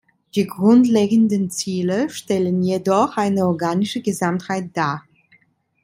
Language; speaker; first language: German; non-native, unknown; Italian